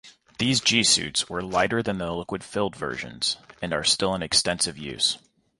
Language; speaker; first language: English; native; English